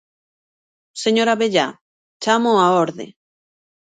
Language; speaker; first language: Galician; native; Galician